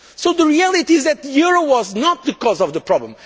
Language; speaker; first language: English; non-native, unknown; Portuguese